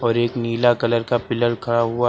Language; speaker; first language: Hindi; native; Hindi